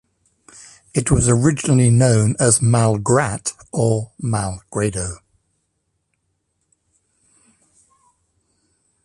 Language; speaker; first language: English; native; English